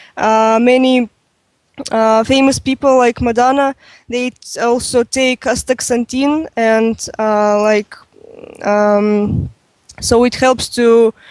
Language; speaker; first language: English; non-native, fluent; Russian